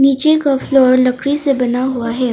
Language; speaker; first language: Hindi; non-native, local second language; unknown